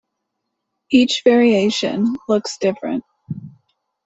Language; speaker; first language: English; native; English